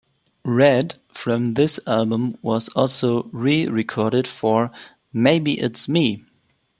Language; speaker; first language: English; non-native, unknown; German